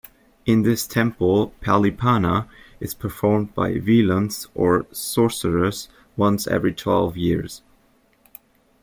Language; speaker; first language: English; native; English